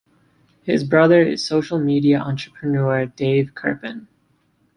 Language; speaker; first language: English; native; English